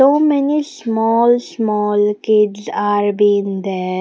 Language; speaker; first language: English; non-native, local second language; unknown